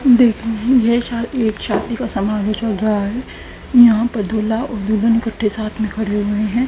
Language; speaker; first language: Hindi; native; Hindi